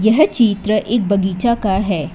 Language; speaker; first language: Hindi; non-native, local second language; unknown